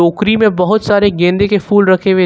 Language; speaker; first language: Hindi; native; Hindi